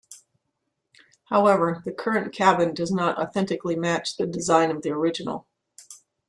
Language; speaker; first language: English; native; English